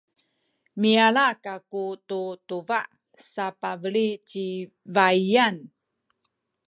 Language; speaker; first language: Sakizaya; native; Sakizaya